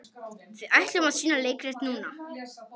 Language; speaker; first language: Icelandic; non-native, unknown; Polish